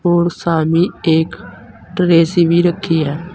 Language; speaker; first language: Hindi; native; Hindi